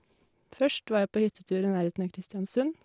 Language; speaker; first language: Norwegian; native; Norwegian